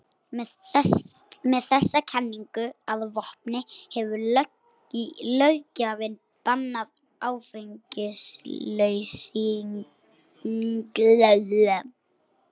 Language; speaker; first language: Icelandic; native; Icelandic